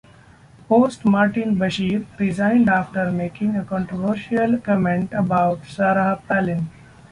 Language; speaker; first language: English; non-native, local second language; Marathi